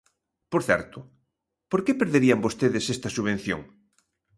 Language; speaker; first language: Galician; native; Galician